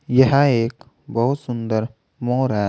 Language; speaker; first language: Hindi; native; Hindi